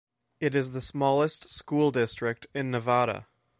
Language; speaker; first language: English; native; English